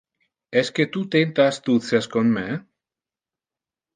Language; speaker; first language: Interlingua; non-native, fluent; Italian